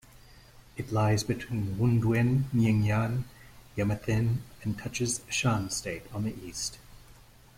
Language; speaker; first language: English; native; English